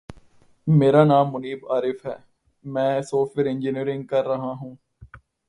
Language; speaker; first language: English; non-native, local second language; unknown